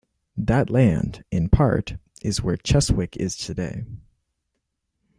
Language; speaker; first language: English; native; English